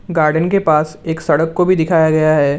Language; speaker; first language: Hindi; non-native, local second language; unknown